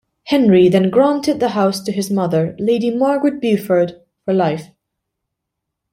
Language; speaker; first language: English; non-native, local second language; Maltese